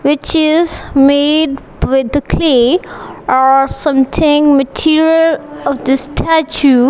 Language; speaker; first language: English; non-native, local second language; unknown